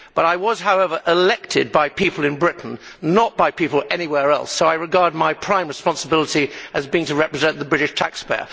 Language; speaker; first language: English; native; English